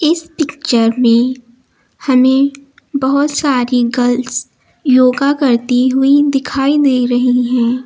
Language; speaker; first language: Hindi; native; Hindi